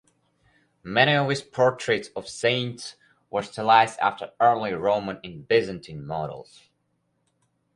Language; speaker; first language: English; non-native, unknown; Russian